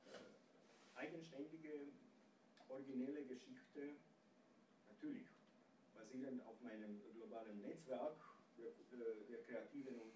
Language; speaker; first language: German; non-native, fluent; Croatian